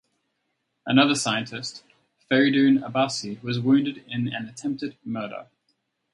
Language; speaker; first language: English; native; English